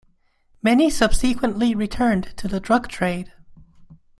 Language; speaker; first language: English; non-native, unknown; Chinese